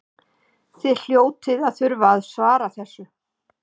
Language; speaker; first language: Icelandic; native; Icelandic